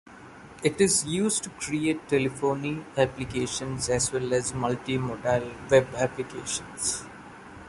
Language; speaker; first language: English; non-native, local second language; Malayalam